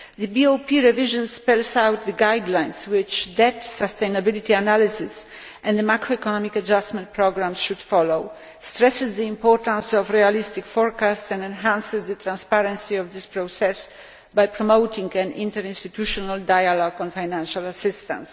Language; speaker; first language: English; non-native, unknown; Polish